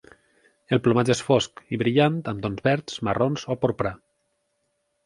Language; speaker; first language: Catalan; native; Catalan